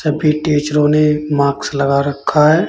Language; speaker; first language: Hindi; native; Hindi